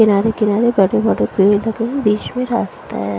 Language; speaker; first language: Hindi; non-native, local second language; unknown